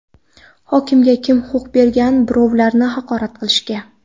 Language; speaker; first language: Uzbek; non-native, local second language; Kara-Kalpak